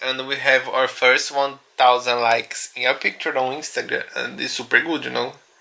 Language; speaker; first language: English; non-native, fluent; Portuguese